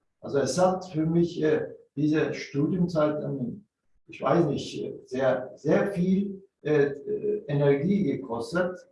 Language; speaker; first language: German; non-native, fluent; Turkish